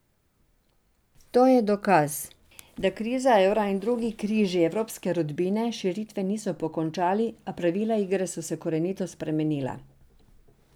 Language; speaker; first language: Slovenian; non-native, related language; Serbian